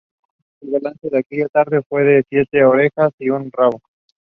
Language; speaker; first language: English; non-native, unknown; Spanish